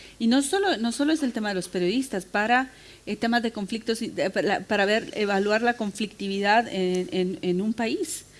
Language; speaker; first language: Spanish; native; Spanish